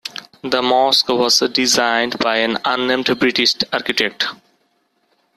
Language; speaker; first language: English; non-native, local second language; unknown